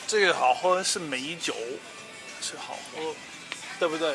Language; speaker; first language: Chinese; non-native, learner; English